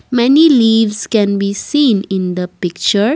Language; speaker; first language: English; non-native, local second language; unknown